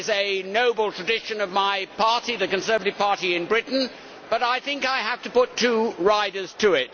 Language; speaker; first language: English; native; English